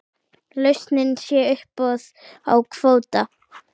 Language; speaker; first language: Icelandic; native; Icelandic